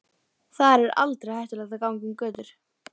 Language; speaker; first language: Icelandic; native; Icelandic